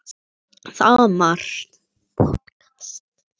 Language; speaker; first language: Icelandic; native; Icelandic